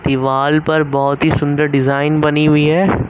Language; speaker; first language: Hindi; native; Hindi